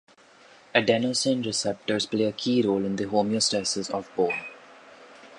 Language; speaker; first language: English; non-native, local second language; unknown